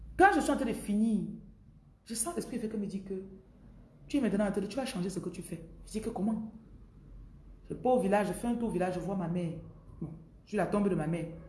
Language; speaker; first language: French; non-native, local second language; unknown